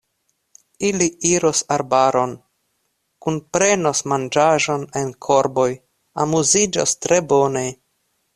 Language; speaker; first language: Esperanto; non-native, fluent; Russian